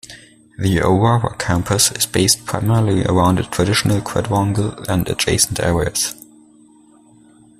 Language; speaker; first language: English; non-native, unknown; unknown